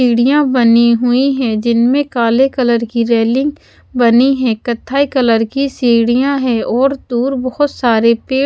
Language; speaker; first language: Hindi; native; Hindi